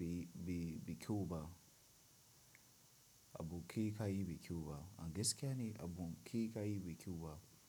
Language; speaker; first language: Hausa; non-native, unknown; Tiv